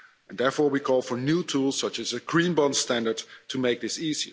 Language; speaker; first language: English; non-native, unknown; Dutch